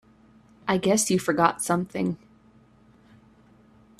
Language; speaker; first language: English; native; English